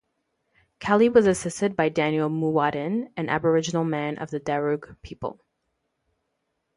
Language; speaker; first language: English; native; English